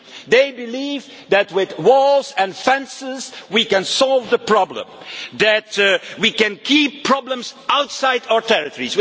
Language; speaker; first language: English; non-native, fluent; Dutch